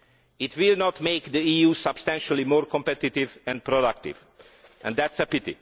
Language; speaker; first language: English; non-native, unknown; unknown